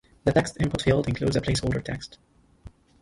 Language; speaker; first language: English; native; English